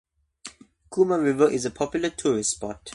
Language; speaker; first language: English; native; English